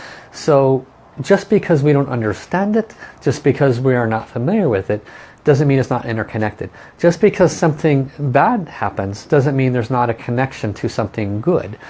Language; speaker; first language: English; native; English